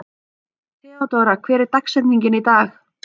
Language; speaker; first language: Icelandic; native; Icelandic